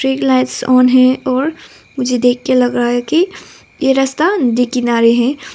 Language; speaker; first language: Hindi; non-native, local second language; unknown